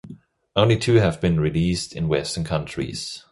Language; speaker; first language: English; non-native, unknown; German